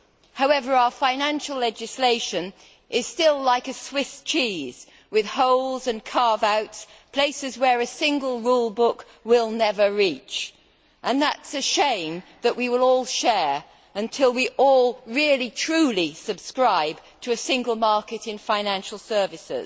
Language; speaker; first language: English; native; English